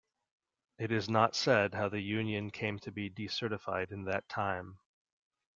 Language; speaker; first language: English; native; English